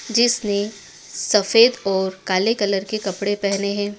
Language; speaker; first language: Hindi; native; Hindi